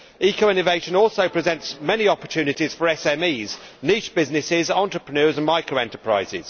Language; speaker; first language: English; native; English